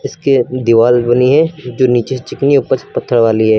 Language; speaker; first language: Hindi; native; Hindi